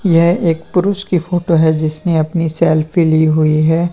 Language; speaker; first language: Hindi; native; Hindi